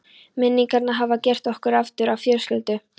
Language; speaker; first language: Icelandic; non-native, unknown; Polish